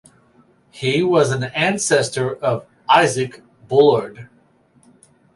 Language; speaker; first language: English; native; English